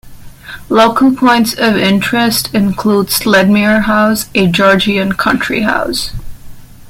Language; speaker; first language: English; non-native, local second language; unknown